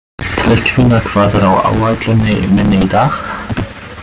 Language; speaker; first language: Icelandic; non-native, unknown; German